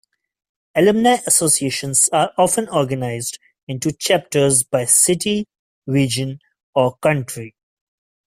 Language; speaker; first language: English; non-native, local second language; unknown